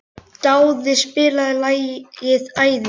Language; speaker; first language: Icelandic; native; Icelandic